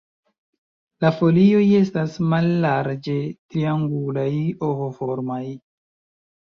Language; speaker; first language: Esperanto; non-native, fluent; Chinese